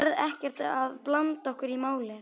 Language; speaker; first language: Icelandic; native; Icelandic